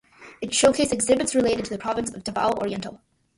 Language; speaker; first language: English; early bilingual, other home language; Malayalam